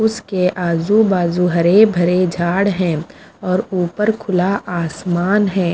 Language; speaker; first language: Hindi; non-native, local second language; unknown